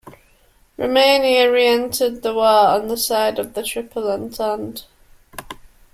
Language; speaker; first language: English; native; English